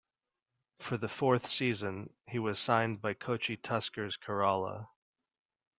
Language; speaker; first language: English; native; English